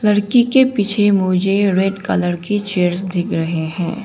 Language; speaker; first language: Hindi; non-native, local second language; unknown